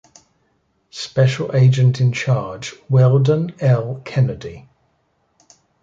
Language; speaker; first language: English; native; English